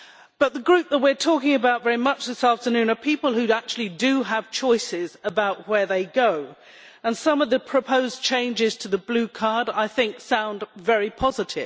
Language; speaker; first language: English; native; English